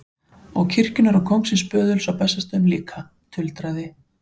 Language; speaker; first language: Icelandic; native; Icelandic